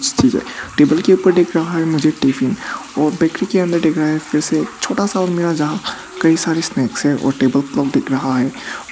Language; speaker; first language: Hindi; non-native, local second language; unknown